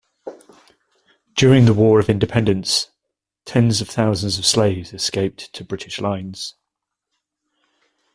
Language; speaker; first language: English; native; English